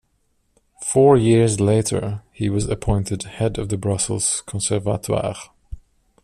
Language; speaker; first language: English; non-native, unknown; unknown